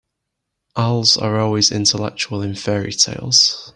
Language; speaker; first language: English; native; English